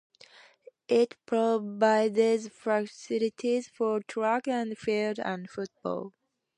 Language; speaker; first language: English; native; English